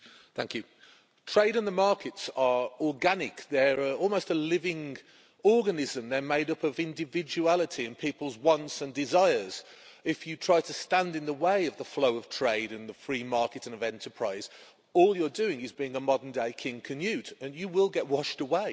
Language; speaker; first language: English; native; English